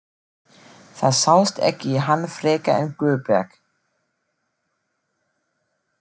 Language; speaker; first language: Icelandic; non-native, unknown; German